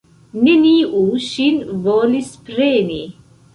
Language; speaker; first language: Esperanto; non-native, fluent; Central Kurdish